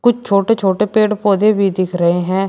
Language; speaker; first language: Hindi; native; Hindi